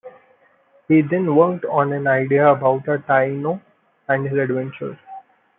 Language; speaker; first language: English; non-native, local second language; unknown